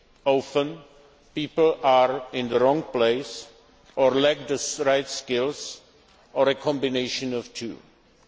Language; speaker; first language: English; non-native, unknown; Czech